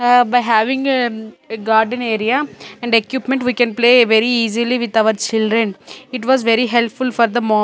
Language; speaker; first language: English; non-native, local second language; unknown